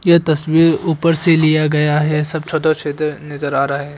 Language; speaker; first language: Hindi; non-native, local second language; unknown